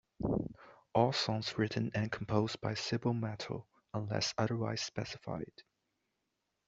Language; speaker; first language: English; non-native, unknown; Chinese